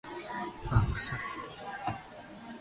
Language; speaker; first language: Indonesian; non-native, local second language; Javanese